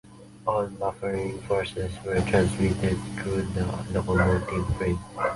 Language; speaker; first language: English; non-native, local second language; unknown